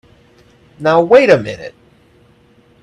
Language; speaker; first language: English; native; English